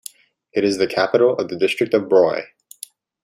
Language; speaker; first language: English; native; English